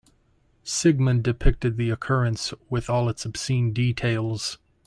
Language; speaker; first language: English; native; English